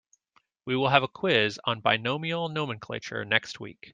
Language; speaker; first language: English; native; English